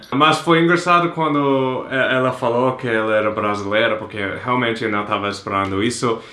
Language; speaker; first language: Portuguese; non-native, fluent; English